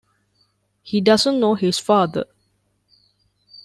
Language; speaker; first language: English; non-native, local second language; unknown